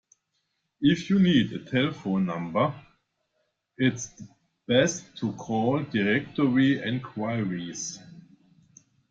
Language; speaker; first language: English; non-native, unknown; German